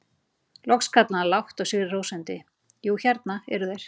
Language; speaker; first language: Icelandic; native; Icelandic